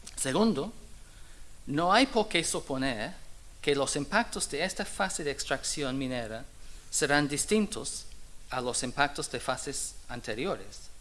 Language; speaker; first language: Spanish; non-native, fluent; English